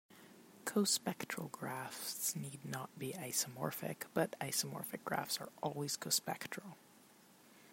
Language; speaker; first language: English; non-native, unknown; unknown